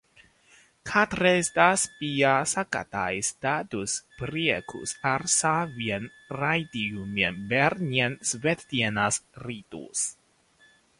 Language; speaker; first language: Latvian; non-native, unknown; Chinese